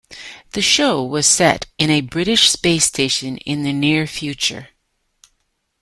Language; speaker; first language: English; native; English